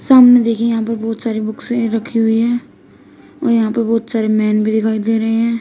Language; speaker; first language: Hindi; native; Hindi